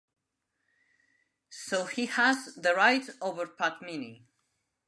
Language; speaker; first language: English; non-native, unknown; Spanish